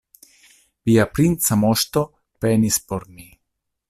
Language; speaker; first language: Esperanto; non-native, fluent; Italian